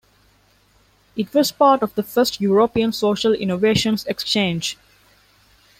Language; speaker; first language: English; non-native, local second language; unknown